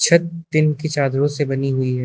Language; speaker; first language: Hindi; native; Hindi